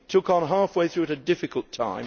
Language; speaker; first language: English; native; English